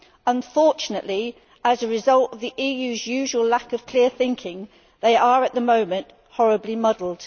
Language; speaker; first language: English; native; English